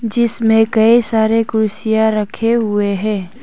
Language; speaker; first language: Hindi; non-native, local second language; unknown